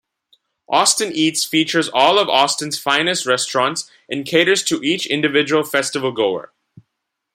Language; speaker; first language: English; non-native, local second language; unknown